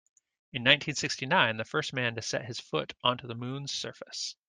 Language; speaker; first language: English; native; English